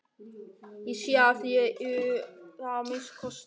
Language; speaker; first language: Icelandic; non-native, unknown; German